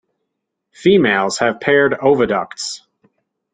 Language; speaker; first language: English; native; English